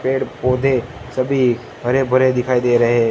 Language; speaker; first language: Hindi; non-native, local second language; Gujarati